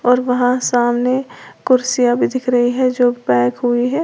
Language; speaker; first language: Hindi; native; Hindi